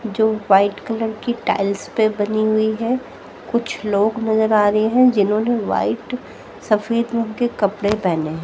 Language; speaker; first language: Hindi; native; Hindi